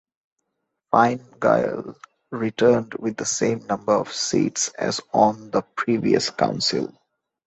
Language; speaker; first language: English; non-native, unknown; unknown